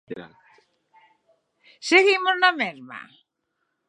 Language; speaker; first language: Galician; native; Galician